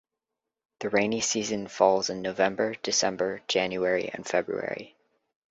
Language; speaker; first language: English; native; English